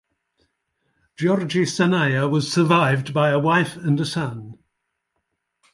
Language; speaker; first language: English; native; English